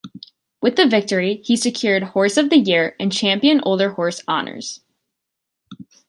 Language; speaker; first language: English; native; English